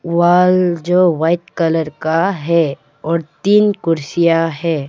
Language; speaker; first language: Hindi; non-native, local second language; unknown